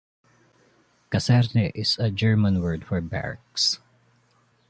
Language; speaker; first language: English; non-native, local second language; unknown